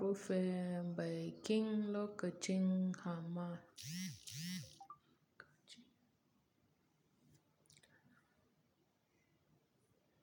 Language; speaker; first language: Hausa; native; Hausa